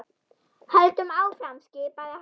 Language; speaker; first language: Icelandic; non-native, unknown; German